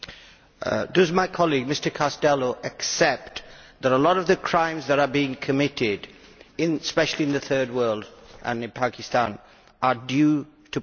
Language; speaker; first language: English; native; English